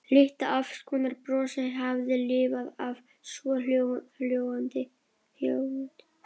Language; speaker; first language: Icelandic; non-native, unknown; Polish